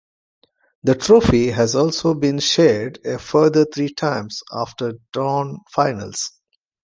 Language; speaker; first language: English; non-native, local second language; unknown